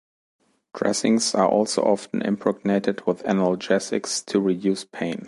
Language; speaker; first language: English; non-native, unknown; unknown